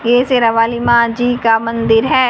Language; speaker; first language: Hindi; native; Hindi